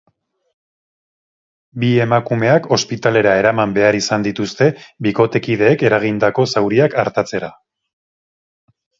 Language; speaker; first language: Basque; native; Basque